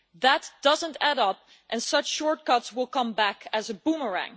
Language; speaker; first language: English; non-native, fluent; Dutch